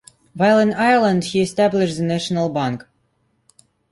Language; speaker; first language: English; non-native, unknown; Russian